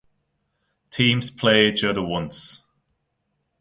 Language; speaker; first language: English; non-native, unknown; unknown